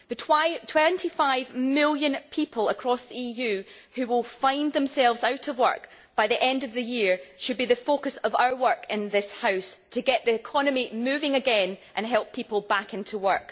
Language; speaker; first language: English; native; English